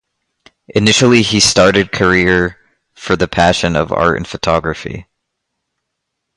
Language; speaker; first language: English; native; English